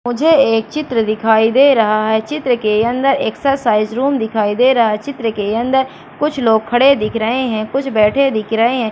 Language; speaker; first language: Hindi; native; Hindi